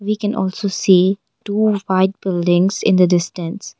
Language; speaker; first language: English; non-native, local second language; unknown